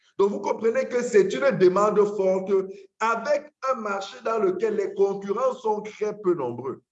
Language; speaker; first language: French; non-native, local second language; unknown